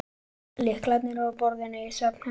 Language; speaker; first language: Icelandic; native; Icelandic